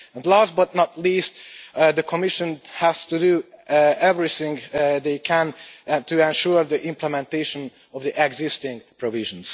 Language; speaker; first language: English; non-native, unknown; Hungarian